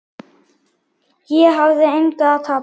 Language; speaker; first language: Icelandic; native; Icelandic